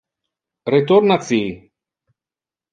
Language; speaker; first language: Interlingua; non-native, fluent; Italian